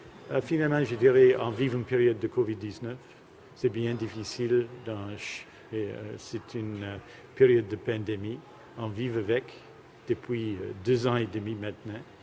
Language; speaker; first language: French; non-native, fluent; English